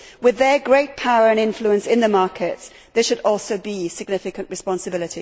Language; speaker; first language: English; native; English